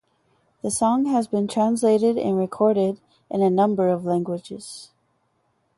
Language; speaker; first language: English; native; English